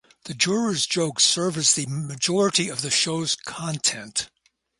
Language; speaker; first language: English; native; English